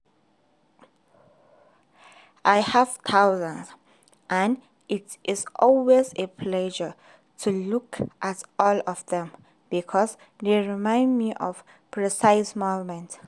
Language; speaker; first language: English; non-native, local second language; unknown